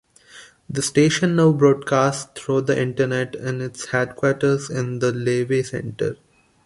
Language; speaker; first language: English; non-native, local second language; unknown